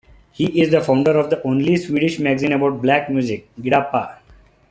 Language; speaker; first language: English; non-native, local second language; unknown